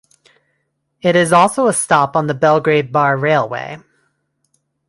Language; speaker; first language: English; non-native, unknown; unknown